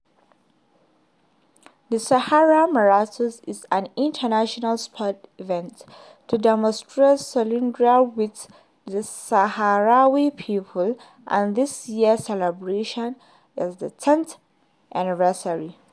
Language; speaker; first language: English; non-native, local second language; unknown